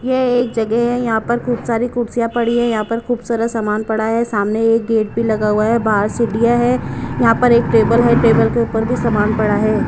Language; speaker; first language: Hindi; non-native, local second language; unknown